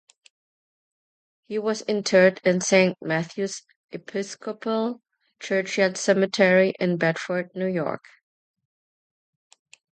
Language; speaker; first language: English; non-native, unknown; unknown